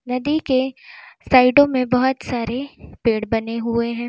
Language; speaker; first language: Hindi; native; Hindi